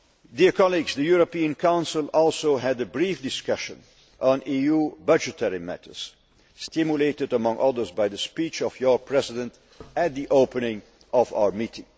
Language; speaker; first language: English; non-native, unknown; Dutch